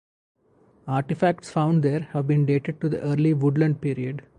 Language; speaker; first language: English; non-native, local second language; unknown